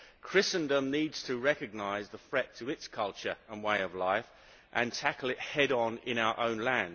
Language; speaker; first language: English; native; English